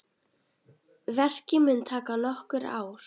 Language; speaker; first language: Icelandic; native; Icelandic